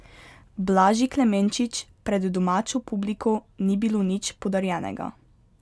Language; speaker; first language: Slovenian; native; Slovenian